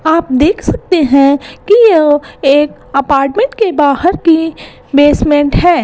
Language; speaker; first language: Hindi; non-native, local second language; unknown